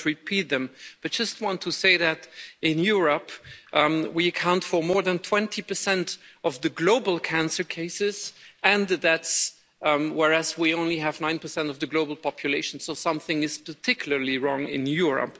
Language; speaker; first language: English; non-native, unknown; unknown